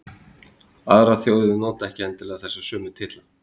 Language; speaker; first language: Icelandic; native; Icelandic